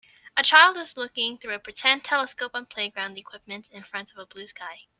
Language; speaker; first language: English; native; English